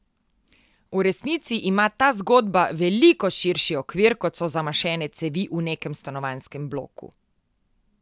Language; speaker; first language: Slovenian; native; Slovenian